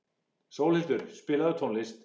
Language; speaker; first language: Icelandic; non-native, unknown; English